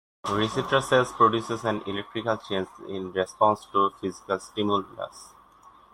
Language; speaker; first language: English; native; English